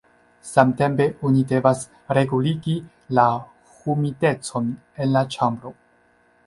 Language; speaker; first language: Esperanto; non-native, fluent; Chinese